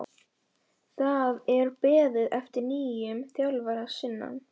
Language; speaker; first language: Icelandic; non-native, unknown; Polish